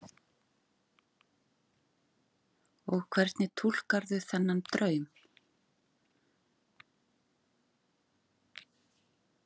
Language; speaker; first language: Icelandic; native; Icelandic